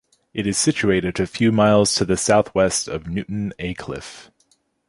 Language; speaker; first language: English; native; English